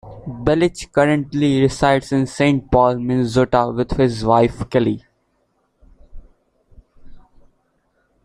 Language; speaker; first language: English; non-native, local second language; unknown